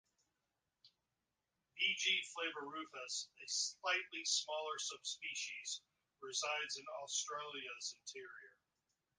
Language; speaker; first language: English; native; English